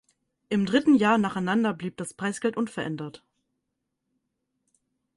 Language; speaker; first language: German; native; German